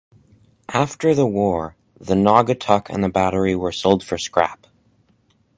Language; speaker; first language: English; native; English